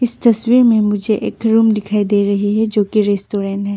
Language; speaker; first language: Hindi; non-native, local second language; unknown